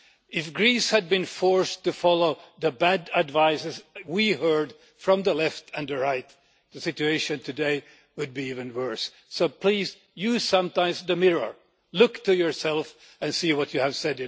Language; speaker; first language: English; non-native, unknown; Finnish